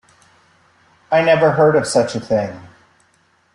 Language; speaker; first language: English; native; English